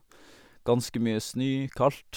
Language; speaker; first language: Norwegian; native; Norwegian